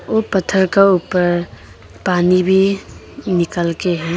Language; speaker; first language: Hindi; non-native, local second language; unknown